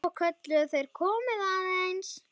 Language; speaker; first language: Icelandic; native; Icelandic